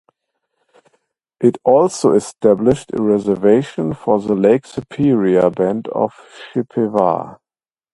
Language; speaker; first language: English; non-native, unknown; German